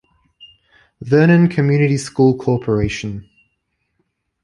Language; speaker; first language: English; native; English